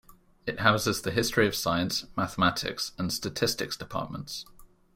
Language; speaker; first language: English; native; English